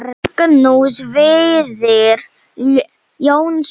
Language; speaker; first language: Icelandic; non-native, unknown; Slovenian